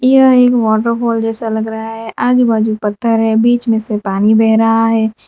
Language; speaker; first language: Hindi; non-native, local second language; Gujarati